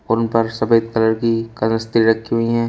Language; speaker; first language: Hindi; native; Hindi